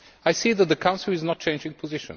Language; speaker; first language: English; non-native, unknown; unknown